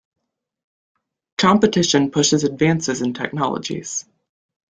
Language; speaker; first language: English; native; English